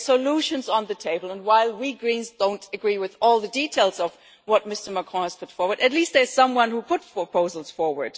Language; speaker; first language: English; non-native, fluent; German